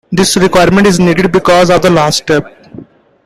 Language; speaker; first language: English; non-native, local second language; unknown